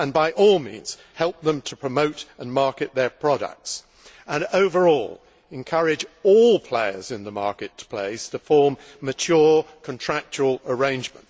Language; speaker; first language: English; native; English